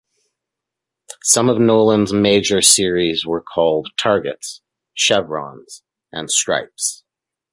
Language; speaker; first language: English; native; English